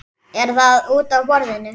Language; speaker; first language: Icelandic; native; Icelandic